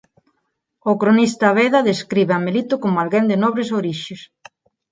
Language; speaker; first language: Galician; non-native, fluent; Spanish